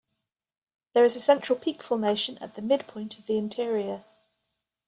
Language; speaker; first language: English; native; English